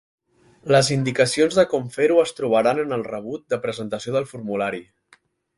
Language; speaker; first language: Catalan; native; Catalan